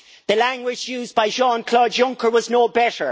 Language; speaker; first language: English; native; English